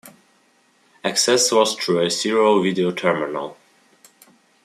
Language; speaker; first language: English; non-native, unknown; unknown